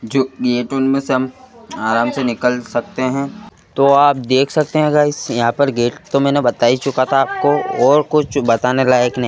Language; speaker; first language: Hindi; native; Hindi